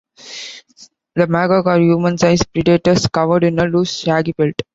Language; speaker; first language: English; non-native, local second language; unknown